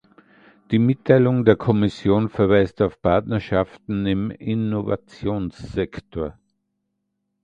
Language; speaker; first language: German; native; German